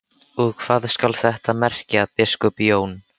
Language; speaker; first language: Icelandic; native; Icelandic